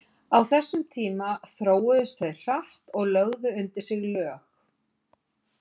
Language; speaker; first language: Icelandic; native; Icelandic